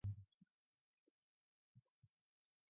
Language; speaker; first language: English; non-native, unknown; Mongolian